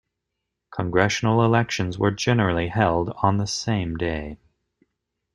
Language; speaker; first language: English; native; English